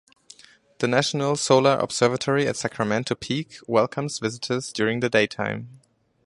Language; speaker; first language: English; non-native, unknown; German